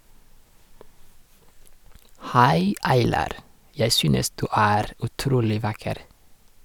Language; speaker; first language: Norwegian; non-native, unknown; Rundi